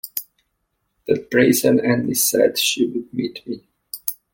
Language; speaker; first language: English; native; English